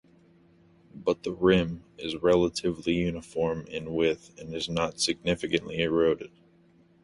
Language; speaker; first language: English; native; English